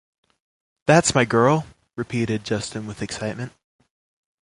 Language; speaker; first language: English; native; English